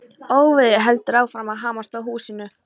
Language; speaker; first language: Icelandic; non-native, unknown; Polish